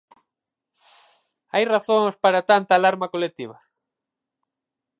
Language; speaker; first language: Galician; native; Galician